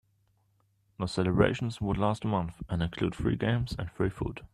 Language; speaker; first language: English; non-native, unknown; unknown